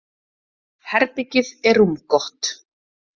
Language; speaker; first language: Icelandic; native; Icelandic